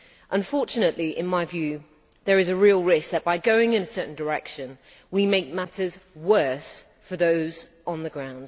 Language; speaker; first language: English; native; English